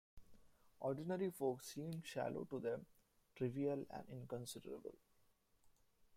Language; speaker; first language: English; non-native, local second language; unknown